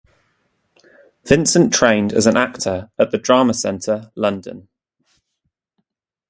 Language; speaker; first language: English; native; English